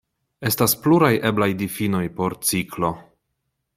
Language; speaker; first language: Esperanto; non-native, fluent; Polish